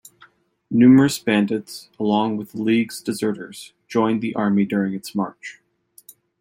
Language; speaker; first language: English; native; English